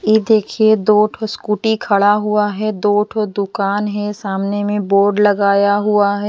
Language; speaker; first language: Hindi; non-native, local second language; Bhojpuri